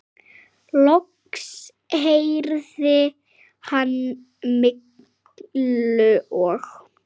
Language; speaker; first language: Icelandic; native; Icelandic